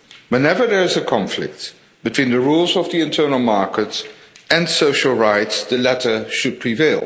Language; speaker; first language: English; non-native, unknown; Dutch